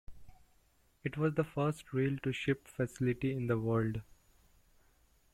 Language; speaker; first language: English; non-native, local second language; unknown